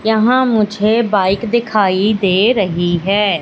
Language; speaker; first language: Hindi; native; Hindi